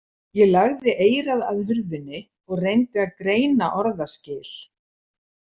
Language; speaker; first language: Icelandic; native; Icelandic